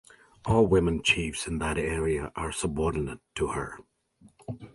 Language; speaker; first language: English; native; English